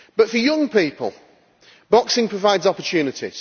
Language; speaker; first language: English; native; English